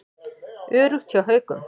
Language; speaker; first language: Icelandic; native; Icelandic